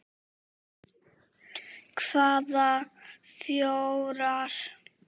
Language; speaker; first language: Icelandic; non-native, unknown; Czech